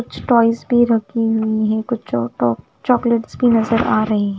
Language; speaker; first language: Hindi; non-native, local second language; Punjabi